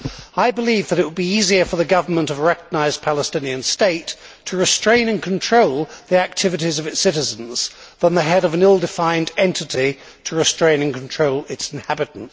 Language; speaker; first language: English; native; English